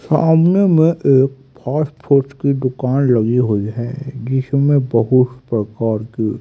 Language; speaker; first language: Hindi; native; Hindi